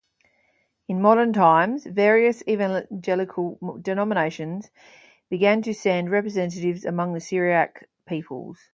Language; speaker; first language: English; native; English